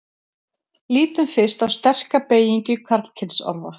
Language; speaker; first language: Icelandic; native; Icelandic